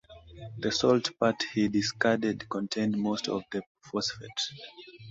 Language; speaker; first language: English; non-native, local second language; Swahili